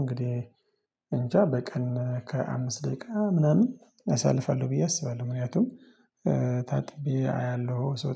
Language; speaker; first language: Amharic; non-native, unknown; Tigrinya